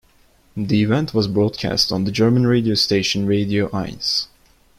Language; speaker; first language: English; non-native, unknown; Turkish